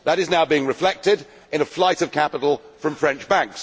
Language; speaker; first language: English; native; English